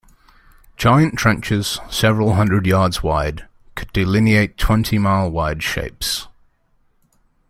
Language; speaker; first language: English; native; English